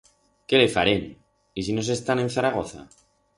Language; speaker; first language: Aragonese; non-native, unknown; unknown